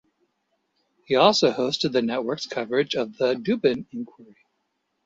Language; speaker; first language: English; native; English